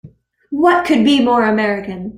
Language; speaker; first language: English; native; English